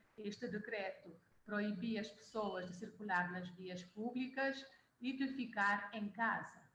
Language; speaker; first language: Portuguese; native; Portuguese